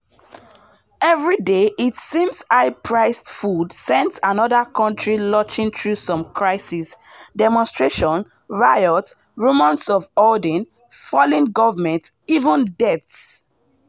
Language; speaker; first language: English; non-native, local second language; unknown